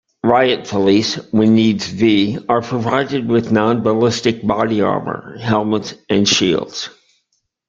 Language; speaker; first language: English; native; English